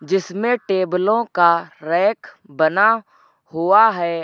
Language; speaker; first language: Hindi; native; Hindi